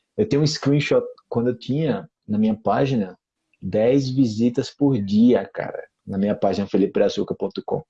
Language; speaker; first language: Portuguese; native; Portuguese